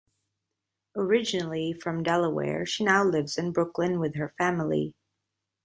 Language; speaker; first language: English; non-native, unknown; Italian